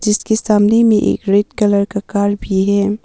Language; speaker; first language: Hindi; early bilingual, other home language; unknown